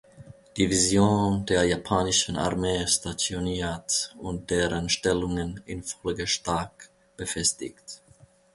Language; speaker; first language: German; non-native, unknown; Finnish